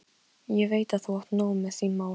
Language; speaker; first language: Icelandic; non-native, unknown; Polish